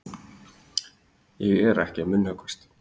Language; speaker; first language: Icelandic; native; Icelandic